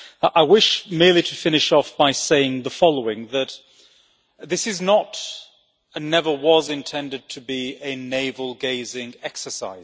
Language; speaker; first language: English; native; English